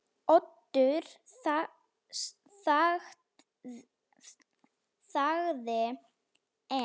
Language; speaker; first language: Icelandic; non-native, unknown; Slovak